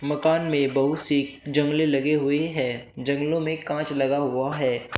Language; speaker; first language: Hindi; native; Hindi